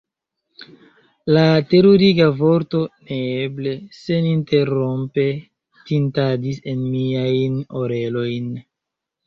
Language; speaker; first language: Esperanto; non-native, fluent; Chinese